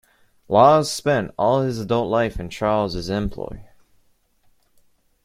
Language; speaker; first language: English; native; English